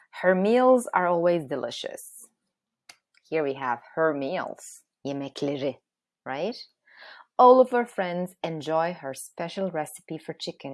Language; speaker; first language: English; non-native, fluent; Turkish